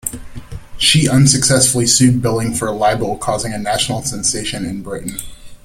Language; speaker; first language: English; native; English